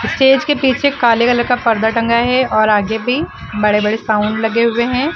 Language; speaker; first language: Hindi; native; Hindi